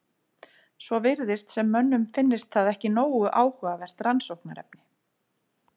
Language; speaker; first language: Icelandic; native; Icelandic